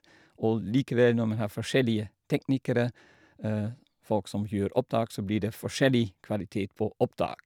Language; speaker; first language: Norwegian; non-native, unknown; Dutch